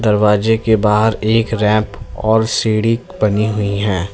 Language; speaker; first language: Hindi; native; Hindi